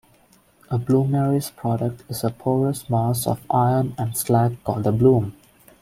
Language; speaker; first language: English; non-native, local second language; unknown